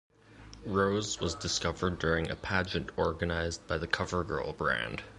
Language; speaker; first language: English; native; English